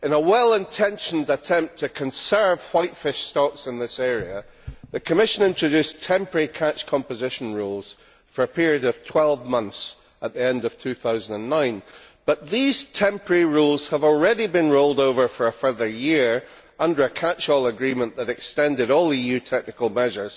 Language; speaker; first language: English; native; English